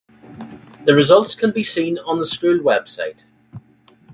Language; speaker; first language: English; native; English